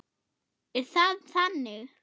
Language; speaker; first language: Icelandic; non-native, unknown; German